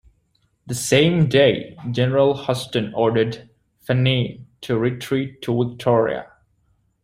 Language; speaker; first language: English; native; English